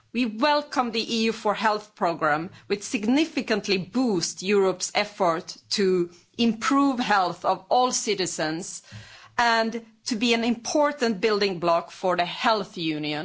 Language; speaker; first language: English; non-native, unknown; Swedish